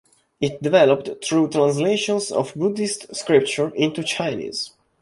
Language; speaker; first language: English; non-native, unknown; Italian